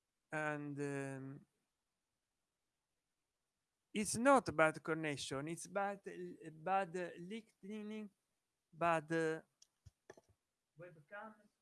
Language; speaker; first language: English; non-native, learner; Italian